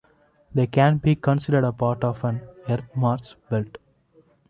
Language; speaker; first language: English; non-native, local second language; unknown